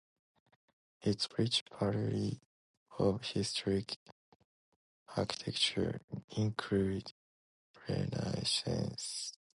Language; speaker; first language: English; non-native, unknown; Japanese